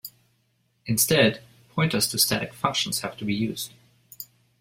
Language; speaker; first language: English; non-native, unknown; German